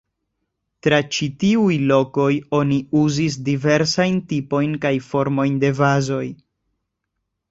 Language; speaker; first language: Esperanto; non-native, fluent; Spanish